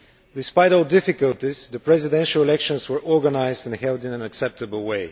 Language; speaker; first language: English; non-native, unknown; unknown